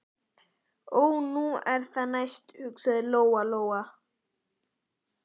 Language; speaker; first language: Icelandic; native; Icelandic